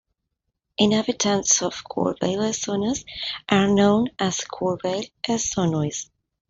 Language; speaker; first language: English; non-native, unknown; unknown